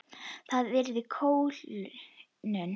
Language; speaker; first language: Icelandic; native; Icelandic